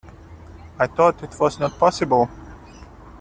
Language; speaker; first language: English; native; English